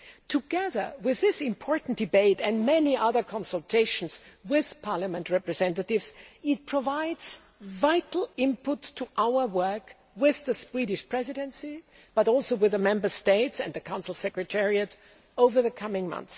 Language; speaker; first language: English; non-native, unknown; German